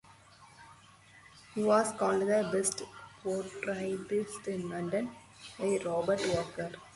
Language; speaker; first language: English; non-native, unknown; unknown